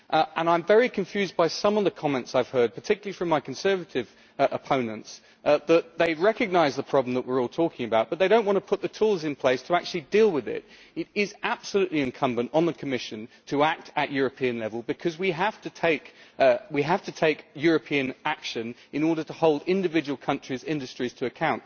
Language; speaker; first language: English; native; English